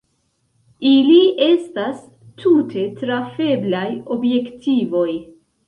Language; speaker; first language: Esperanto; non-native, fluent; Central Kurdish